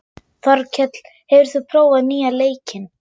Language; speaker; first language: Icelandic; non-native, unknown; German